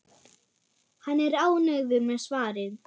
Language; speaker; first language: Icelandic; non-native, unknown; German